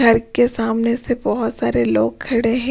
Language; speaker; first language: Hindi; non-native, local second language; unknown